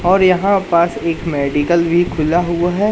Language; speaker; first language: Hindi; native; Hindi